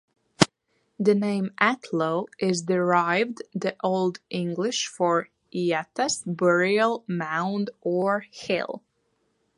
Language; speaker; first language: English; non-native, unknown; Latvian